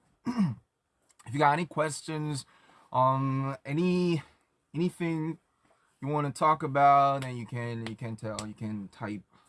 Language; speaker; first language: English; non-native, fluent; Korean